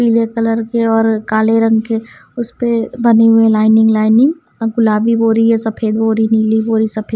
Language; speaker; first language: Hindi; non-native, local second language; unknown